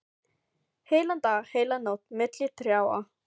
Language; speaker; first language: Icelandic; non-native, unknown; Filipino